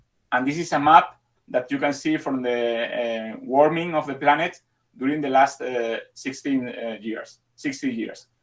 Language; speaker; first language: English; non-native, fluent; Spanish